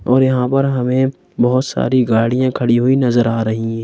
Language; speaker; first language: Hindi; native; Hindi